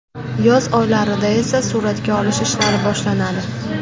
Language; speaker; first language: Uzbek; native; Uzbek